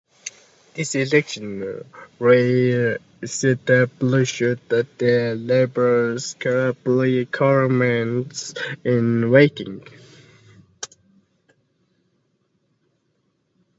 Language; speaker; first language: English; native; English